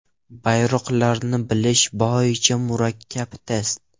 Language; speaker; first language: Uzbek; non-native, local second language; Russian